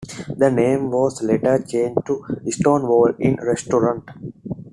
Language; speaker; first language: English; non-native, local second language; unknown